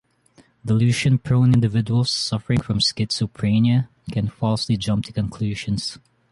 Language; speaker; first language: English; non-native, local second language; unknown